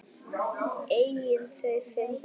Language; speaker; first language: Icelandic; native; Icelandic